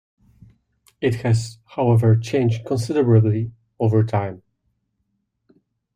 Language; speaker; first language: English; native; English